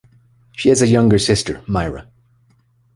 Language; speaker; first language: English; native; English